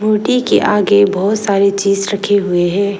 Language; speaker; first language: Hindi; non-native, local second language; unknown